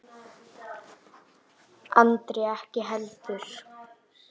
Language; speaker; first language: Icelandic; native; Icelandic